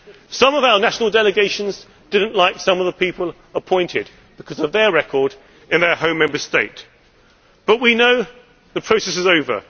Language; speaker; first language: English; native; English